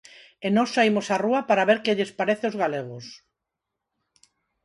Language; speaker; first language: Galician; non-native, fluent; Spanish